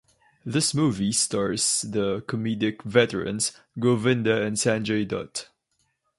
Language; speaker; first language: English; non-native, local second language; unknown